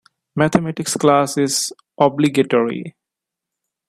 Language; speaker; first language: English; non-native, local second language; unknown